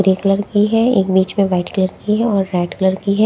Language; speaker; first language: Hindi; non-native, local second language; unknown